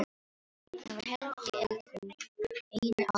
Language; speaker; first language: Icelandic; non-native, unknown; Filipino